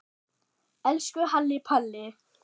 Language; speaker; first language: Icelandic; non-native, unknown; German